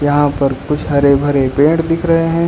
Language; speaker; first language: Hindi; native; Hindi